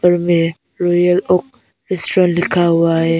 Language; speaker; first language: Hindi; non-native, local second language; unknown